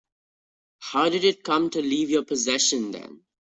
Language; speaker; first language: English; non-native, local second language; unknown